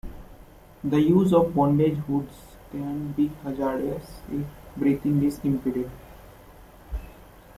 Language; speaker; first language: English; non-native, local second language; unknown